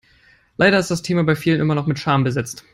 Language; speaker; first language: English; non-native, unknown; German